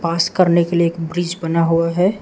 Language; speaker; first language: Hindi; non-native, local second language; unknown